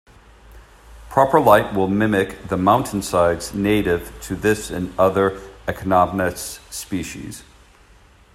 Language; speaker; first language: English; native; English